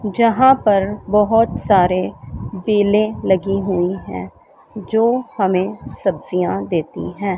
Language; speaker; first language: Hindi; non-native, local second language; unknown